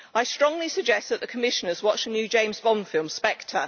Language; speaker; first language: English; native; English